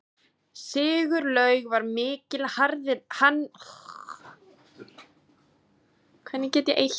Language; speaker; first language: Icelandic; native; Icelandic